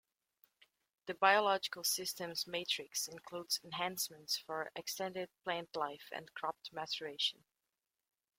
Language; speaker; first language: English; native; English